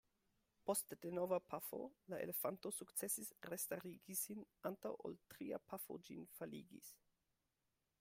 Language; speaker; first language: Esperanto; non-native, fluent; German